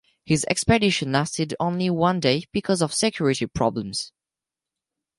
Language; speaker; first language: English; non-native, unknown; French